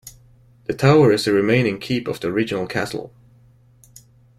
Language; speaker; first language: English; non-native, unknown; Swedish